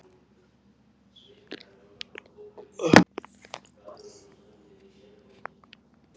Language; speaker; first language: Icelandic; non-native, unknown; Kurdish